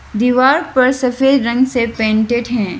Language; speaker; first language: Hindi; non-native, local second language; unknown